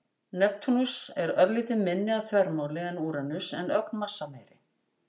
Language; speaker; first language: Icelandic; native; Icelandic